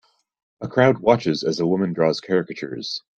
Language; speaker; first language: English; native; English